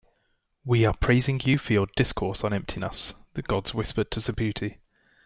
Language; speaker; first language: English; native; English